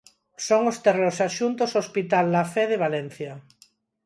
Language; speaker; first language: Galician; non-native, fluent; Spanish